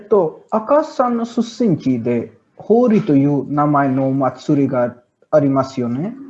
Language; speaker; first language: Japanese; non-native, learner; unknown